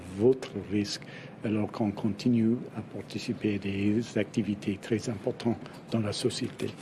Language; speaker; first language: French; non-native, fluent; English